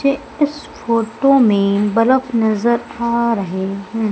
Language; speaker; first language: Hindi; native; Hindi